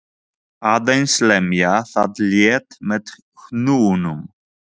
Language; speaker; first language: Icelandic; non-native, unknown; Polish